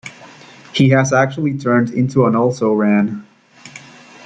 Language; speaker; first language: English; native; English